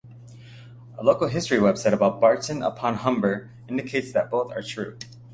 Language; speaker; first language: English; native; English